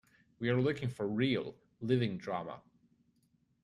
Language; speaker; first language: English; native; English